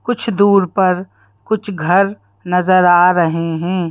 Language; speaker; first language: Hindi; native; Hindi